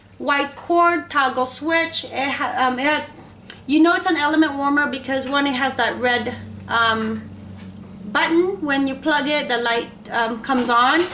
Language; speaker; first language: English; non-native, local second language; Filipino